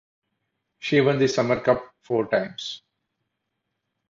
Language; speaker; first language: English; non-native, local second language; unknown